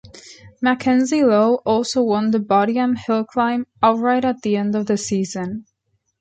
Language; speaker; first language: English; non-native, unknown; Spanish